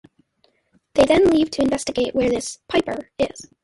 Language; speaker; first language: English; native; English